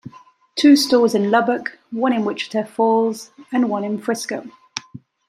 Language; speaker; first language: English; native; English